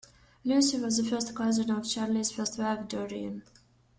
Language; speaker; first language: English; non-native, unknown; Russian